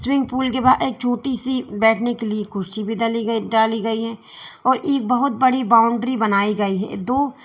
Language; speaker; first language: Hindi; native; Hindi